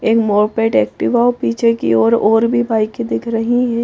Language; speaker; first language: Hindi; native; Hindi